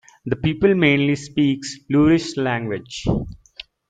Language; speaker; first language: English; native; English